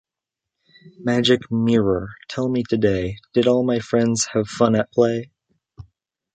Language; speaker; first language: English; native; English